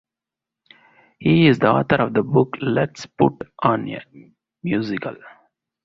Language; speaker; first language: English; non-native, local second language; Tamil